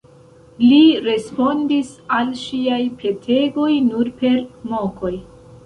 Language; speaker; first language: Esperanto; non-native, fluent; Central Kurdish